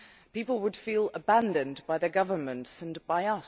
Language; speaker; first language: English; non-native, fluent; Dutch